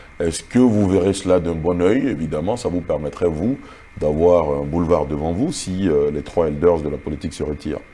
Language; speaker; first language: French; non-native, local second language; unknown